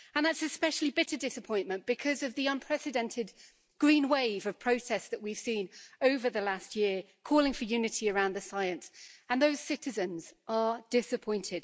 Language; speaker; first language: English; native; English